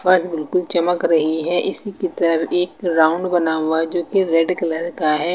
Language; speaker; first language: Hindi; native; Hindi